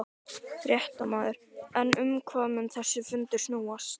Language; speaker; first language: Icelandic; native; Icelandic